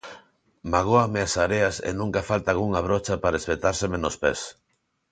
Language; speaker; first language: Galician; non-native, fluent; Spanish